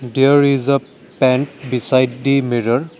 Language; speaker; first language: English; non-native, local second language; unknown